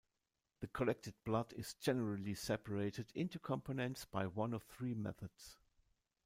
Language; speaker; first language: English; non-native, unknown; German